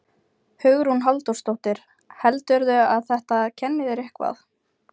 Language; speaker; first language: Icelandic; non-native, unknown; Ukrainian